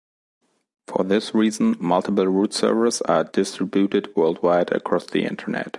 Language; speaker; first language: English; non-native, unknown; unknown